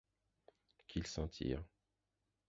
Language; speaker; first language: French; non-native, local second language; Haitian Creole